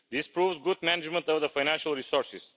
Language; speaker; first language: English; non-native, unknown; Bulgarian